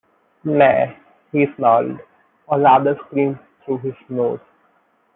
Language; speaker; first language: English; non-native, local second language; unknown